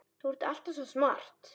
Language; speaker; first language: Icelandic; native; Icelandic